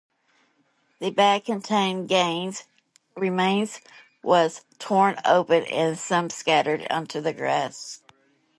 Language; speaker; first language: English; native; English